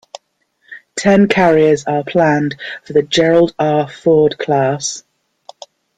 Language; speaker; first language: English; native; English